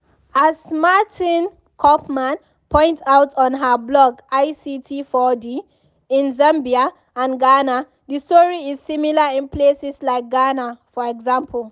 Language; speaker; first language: English; non-native, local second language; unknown